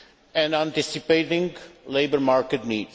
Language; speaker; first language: English; non-native, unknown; Czech